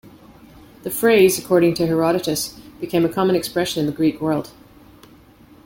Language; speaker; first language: English; native; English